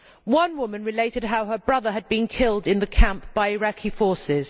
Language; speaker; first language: English; native; English